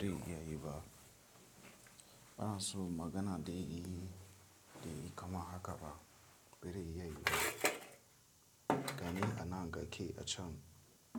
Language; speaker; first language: Hausa; non-native, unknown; Tiv